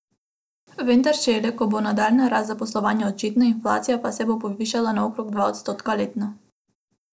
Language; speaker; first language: Slovenian; non-native, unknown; Macedonian